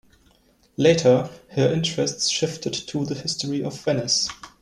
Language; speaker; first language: English; non-native, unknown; German